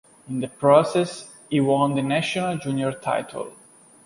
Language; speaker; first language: English; non-native, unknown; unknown